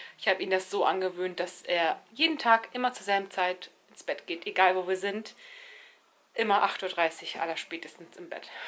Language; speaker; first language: German; early bilingual, other home language; Turkish